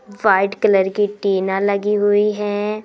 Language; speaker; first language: Hindi; native; Hindi